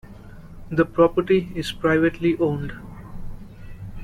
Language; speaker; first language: English; non-native, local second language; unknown